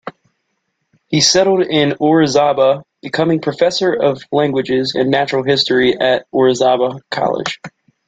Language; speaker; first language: English; native; English